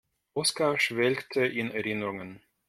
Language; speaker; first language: German; non-native, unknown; Russian